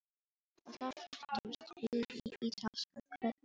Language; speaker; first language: Icelandic; non-native, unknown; Filipino